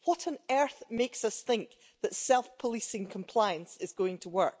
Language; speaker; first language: English; native; English